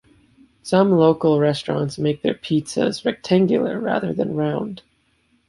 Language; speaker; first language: English; native; English